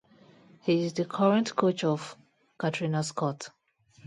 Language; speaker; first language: English; non-native, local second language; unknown